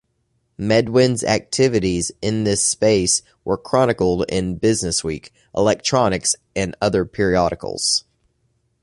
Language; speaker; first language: English; native; English